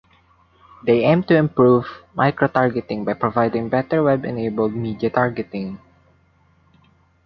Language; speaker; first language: English; non-native, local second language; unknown